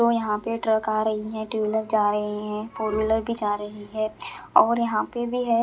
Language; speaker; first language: Hindi; non-native, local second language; Punjabi